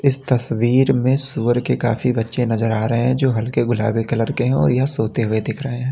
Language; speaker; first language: Hindi; native; Hindi